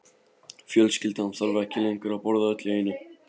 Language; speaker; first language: Icelandic; non-native, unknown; Polish